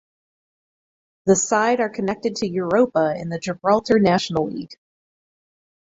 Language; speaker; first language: English; native; English